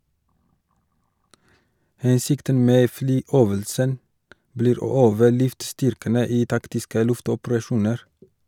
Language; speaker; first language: Norwegian; non-native, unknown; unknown